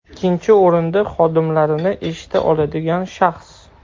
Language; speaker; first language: Uzbek; non-native, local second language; Russian